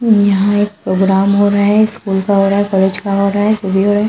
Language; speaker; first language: Hindi; native; Hindi